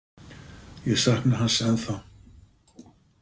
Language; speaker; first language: Icelandic; native; Icelandic